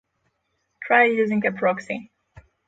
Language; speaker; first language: English; non-native, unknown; Polish